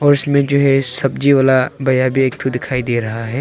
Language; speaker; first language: Hindi; non-native, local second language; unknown